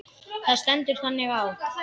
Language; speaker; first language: Icelandic; native; Icelandic